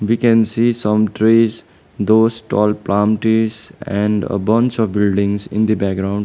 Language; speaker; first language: English; non-native, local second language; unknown